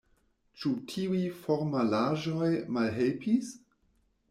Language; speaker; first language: Esperanto; non-native, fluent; German